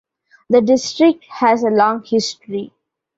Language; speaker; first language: English; non-native, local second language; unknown